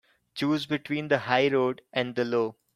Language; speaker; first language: English; non-native, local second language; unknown